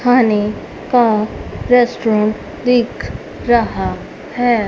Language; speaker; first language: Hindi; native; Hindi